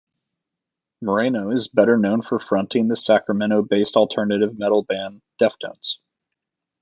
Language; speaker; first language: English; native; English